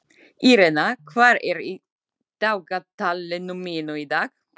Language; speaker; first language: Icelandic; non-native, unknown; Slovak